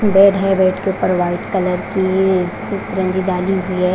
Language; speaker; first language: Hindi; non-native, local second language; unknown